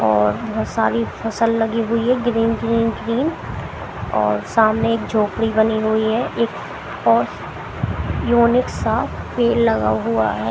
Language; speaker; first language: Hindi; native; Hindi